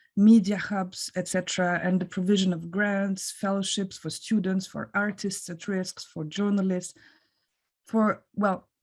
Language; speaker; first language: English; non-native, fluent; French